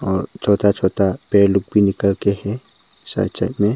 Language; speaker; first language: Hindi; early bilingual, other home language; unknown